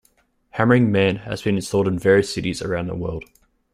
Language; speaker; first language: English; native; English